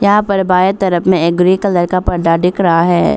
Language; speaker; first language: Hindi; non-native, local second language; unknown